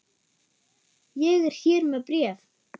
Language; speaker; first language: Icelandic; non-native, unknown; German